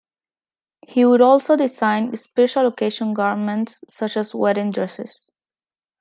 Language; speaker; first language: English; non-native, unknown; Spanish